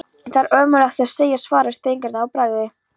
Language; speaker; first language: Icelandic; non-native, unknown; Polish